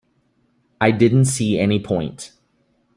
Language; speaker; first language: English; native; English